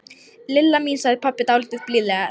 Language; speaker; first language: Icelandic; non-native, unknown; Lithuanian